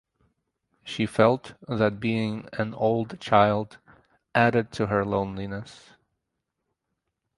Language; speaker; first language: English; native; English